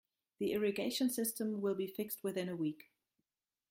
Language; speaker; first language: English; non-native, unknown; German